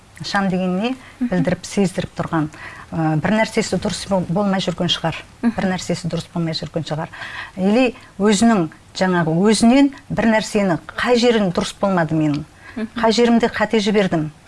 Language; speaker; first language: Kazakh; native; Kazakh